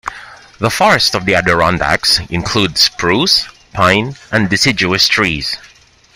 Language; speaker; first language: English; non-native, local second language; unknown